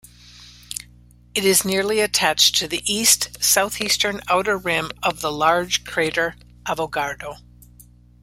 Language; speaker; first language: English; native; English